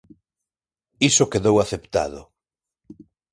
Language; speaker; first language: Galician; non-native, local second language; Spanish